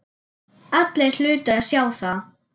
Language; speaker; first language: Icelandic; non-native, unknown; German